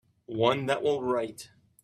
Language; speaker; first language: English; native; English